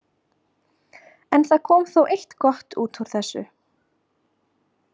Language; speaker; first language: Icelandic; native; Icelandic